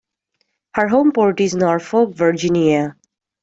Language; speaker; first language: English; native; English